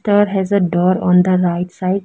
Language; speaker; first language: English; non-native, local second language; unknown